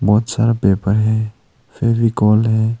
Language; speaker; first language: Hindi; early bilingual, other home language; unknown